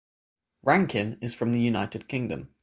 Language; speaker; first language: English; native; English